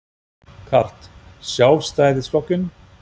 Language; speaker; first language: Icelandic; non-native, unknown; German